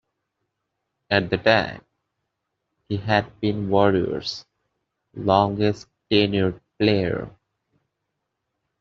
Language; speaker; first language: English; native; English